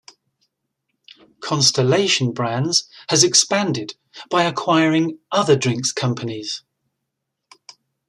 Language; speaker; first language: English; native; English